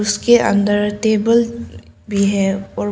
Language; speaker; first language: Hindi; early bilingual, other home language; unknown